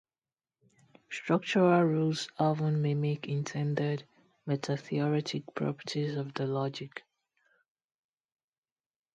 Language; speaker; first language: English; non-native, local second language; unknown